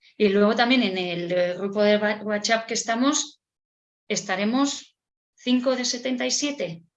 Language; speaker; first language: Spanish; non-native, local second language; Basque